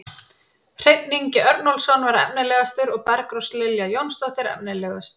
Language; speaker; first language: Icelandic; native; Icelandic